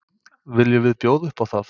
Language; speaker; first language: Icelandic; non-native, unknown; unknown